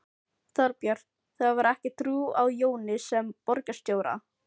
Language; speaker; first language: Icelandic; non-native, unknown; Filipino